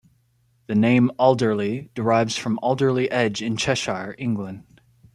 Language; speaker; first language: English; native; English